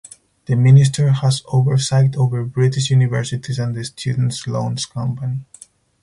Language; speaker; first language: English; non-native, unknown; Spanish